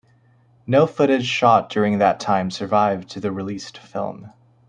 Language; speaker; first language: English; native; English